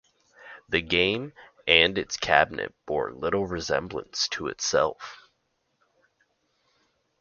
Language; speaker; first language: English; native; English